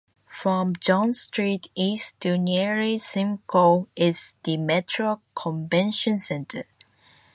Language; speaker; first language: English; non-native, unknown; Japanese